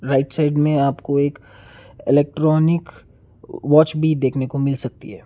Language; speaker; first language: Hindi; non-native, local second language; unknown